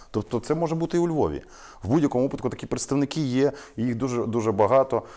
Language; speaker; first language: Ukrainian; non-native, local second language; Russian